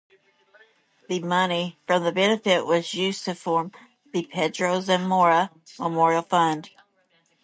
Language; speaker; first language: English; native; English